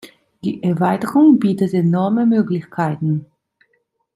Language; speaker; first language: German; non-native, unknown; Italian